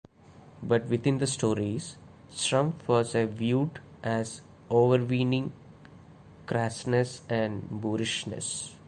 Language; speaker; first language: English; non-native, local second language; Malayalam